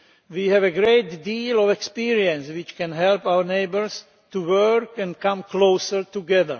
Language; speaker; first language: English; non-native, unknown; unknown